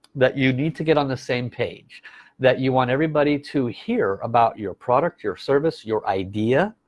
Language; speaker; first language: English; native; English